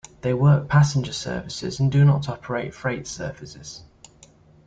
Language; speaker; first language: English; native; English